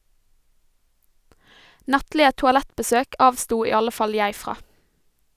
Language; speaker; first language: Norwegian; native; Norwegian